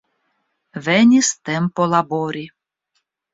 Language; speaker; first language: Esperanto; non-native, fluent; Russian